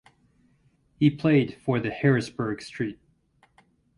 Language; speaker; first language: English; native; English